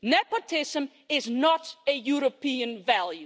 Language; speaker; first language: English; non-native, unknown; Dutch